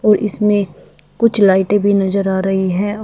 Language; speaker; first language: Hindi; native; Hindi